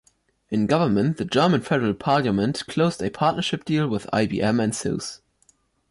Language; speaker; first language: English; non-native, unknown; German